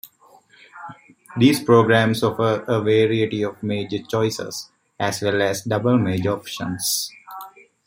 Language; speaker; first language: English; native; English